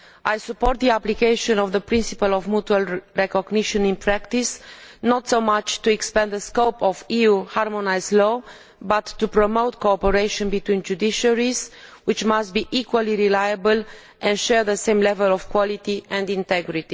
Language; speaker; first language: English; non-native, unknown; Romanian